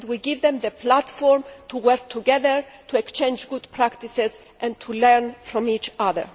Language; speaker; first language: English; non-native, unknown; Greek